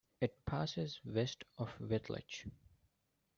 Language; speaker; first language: English; non-native, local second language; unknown